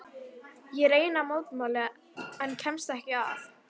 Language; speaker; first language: Icelandic; native; Icelandic